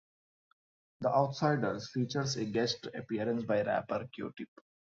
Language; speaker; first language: English; non-native, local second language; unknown